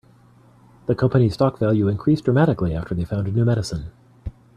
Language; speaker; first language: English; native; English